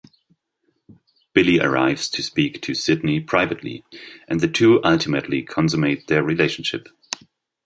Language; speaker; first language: English; non-native, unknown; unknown